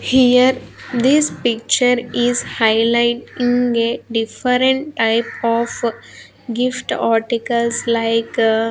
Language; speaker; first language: English; non-native, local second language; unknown